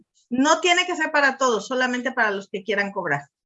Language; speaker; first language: Spanish; native; Spanish